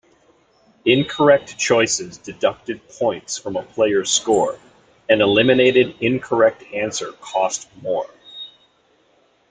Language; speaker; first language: English; native; English